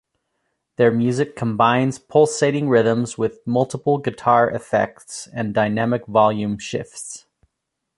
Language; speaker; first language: English; native; English